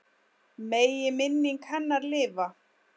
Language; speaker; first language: Icelandic; native; Icelandic